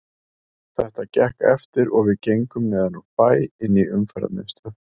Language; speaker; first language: Icelandic; native; Icelandic